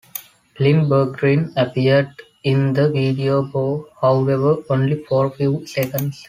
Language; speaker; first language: English; non-native, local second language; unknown